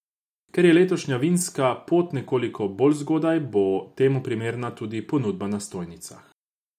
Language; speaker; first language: Slovenian; non-native, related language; Croatian